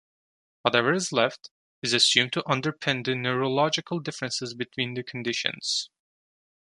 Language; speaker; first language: English; non-native, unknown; Turkish